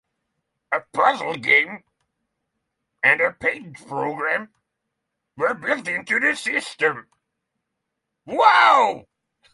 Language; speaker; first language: English; non-native, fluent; Norwegian